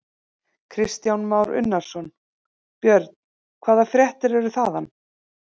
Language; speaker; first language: Icelandic; native; Icelandic